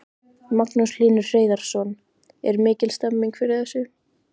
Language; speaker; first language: Icelandic; native; Icelandic